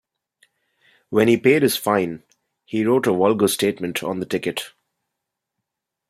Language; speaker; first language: English; non-native, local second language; Bangla